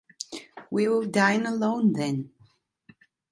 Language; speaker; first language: English; non-native, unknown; Italian